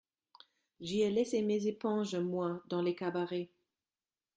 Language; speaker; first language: French; non-native, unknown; German